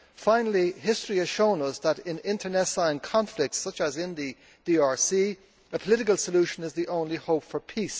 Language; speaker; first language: English; native; English